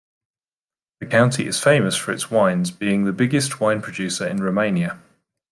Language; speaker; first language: English; native; English